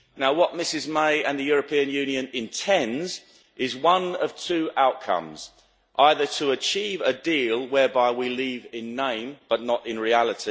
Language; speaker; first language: English; native; English